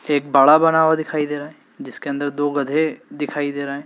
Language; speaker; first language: Hindi; native; Hindi